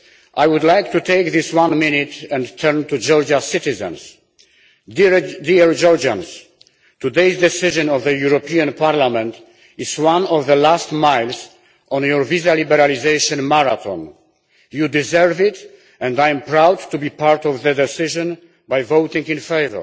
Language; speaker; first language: English; non-native, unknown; Polish